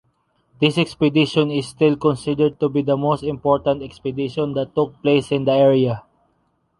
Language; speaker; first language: English; non-native, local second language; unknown